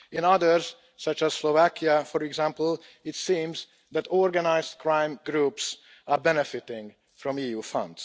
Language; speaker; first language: English; non-native, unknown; Hungarian